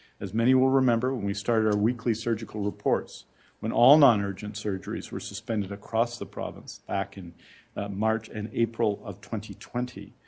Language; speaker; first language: English; native; English